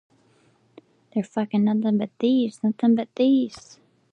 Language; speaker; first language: English; native; English